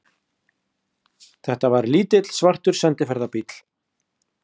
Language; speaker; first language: Icelandic; native; Icelandic